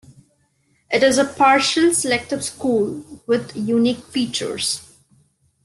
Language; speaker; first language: English; non-native, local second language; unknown